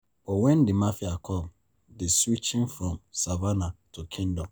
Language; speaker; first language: English; non-native, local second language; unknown